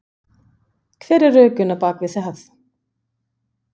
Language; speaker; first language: Icelandic; non-native, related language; Danish